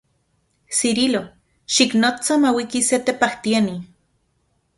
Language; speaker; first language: Central Puebla Nahuatl; non-native, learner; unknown